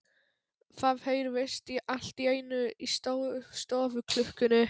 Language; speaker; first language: Icelandic; non-native, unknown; Polish